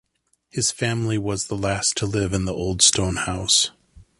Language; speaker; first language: English; native; English